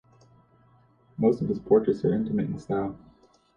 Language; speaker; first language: English; native; English